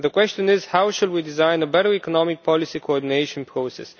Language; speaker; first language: English; non-native, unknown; Romanian